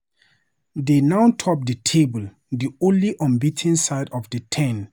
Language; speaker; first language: English; non-native, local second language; Hausa